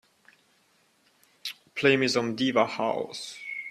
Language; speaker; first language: English; non-native, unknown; German